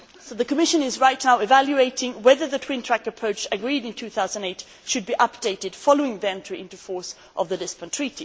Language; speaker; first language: English; non-native, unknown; Swedish